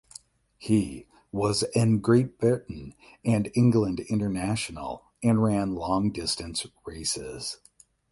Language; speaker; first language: English; native; English